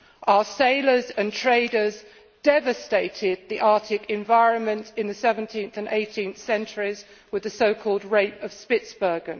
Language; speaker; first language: English; native; English